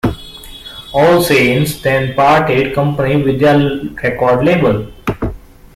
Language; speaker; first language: English; non-native, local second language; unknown